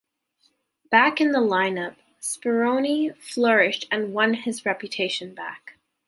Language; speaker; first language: English; native; English